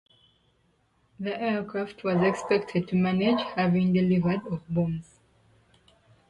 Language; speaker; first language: English; non-native, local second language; Ganda